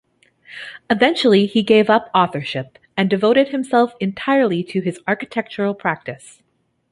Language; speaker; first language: English; native; English